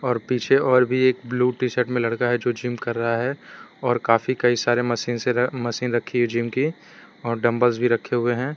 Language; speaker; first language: Hindi; non-native, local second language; Gujarati